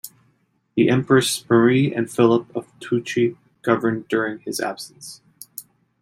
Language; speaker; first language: English; native; English